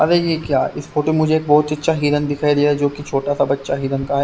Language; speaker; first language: Hindi; native; Hindi